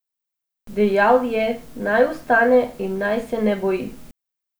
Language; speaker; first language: Slovenian; non-native, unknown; Macedonian